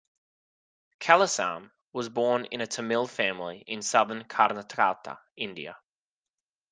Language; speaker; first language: English; native; English